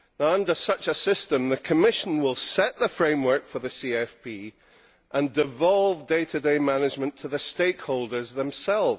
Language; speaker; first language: English; native; English